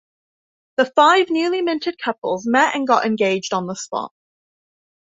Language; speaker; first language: English; native; English